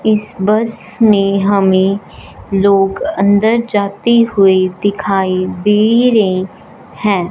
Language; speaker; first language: Hindi; non-native, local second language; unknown